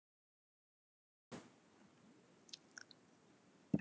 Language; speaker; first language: Icelandic; native; Icelandic